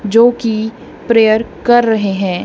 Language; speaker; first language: Hindi; non-native, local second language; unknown